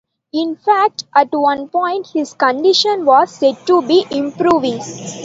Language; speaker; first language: English; non-native, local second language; Tamil